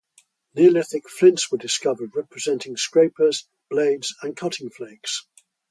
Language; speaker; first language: English; native; English